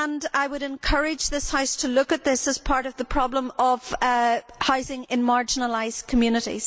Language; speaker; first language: English; native; English